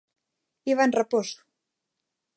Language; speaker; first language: Galician; non-native, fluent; Spanish